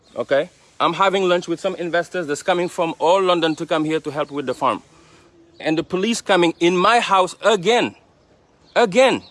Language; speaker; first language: English; non-native, fluent; Wolof